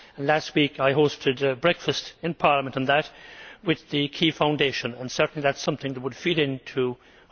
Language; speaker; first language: English; native; English